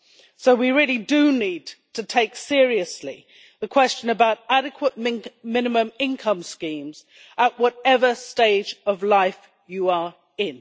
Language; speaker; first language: English; native; English